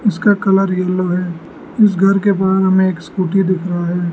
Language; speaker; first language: Hindi; non-native, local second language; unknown